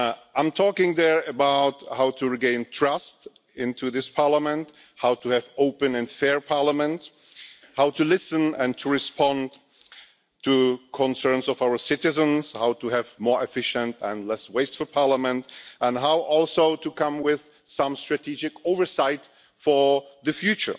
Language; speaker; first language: English; non-native, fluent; Czech